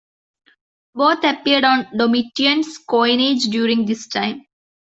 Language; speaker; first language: English; non-native, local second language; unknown